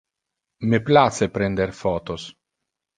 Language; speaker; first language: Interlingua; non-native, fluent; Italian